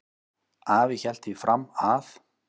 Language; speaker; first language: Icelandic; native; Icelandic